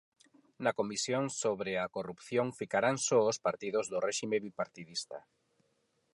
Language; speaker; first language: Galician; non-native, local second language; Spanish